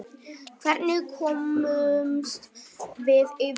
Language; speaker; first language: Icelandic; non-native, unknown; Vietnamese